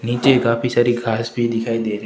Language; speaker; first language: Hindi; non-native, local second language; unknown